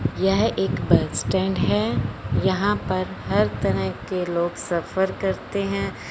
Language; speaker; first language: Hindi; non-native, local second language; Punjabi